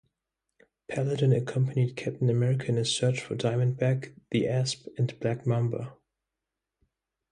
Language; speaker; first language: English; non-native, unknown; German